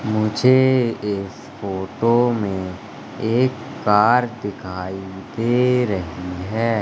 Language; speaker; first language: Hindi; native; Hindi